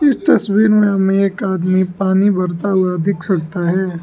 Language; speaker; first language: Hindi; non-native, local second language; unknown